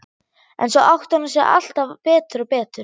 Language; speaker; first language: Icelandic; non-native, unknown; German